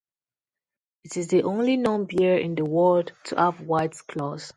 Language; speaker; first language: English; non-native, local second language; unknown